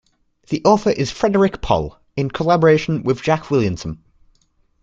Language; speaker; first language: English; native; English